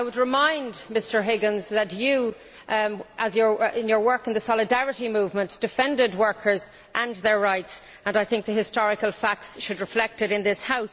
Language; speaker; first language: English; native; English